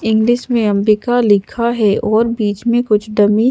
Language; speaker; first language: Hindi; native; Hindi